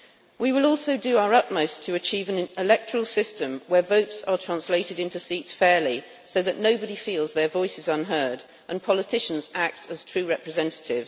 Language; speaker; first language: English; native; English